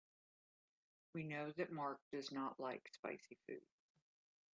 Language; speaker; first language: English; native; English